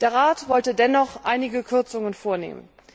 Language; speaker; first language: German; native; German